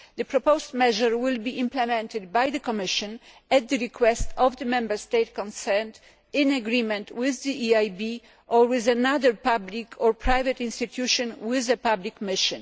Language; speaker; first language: English; non-native, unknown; Polish